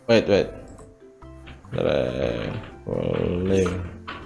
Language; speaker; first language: English; non-native, learner; Indonesian